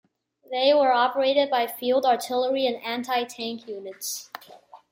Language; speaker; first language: English; non-native, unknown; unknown